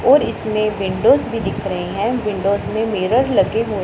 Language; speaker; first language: Hindi; non-native, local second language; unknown